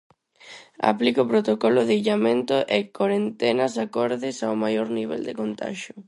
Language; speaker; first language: Galician; non-native, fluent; Spanish